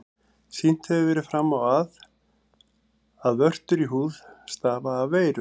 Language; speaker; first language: Icelandic; native; Icelandic